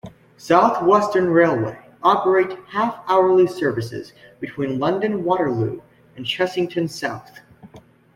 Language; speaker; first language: English; native; English